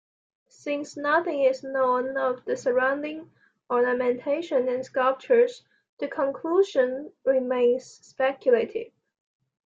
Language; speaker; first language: English; non-native, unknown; Chinese